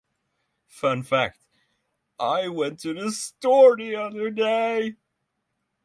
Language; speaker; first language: English; non-native, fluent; Norwegian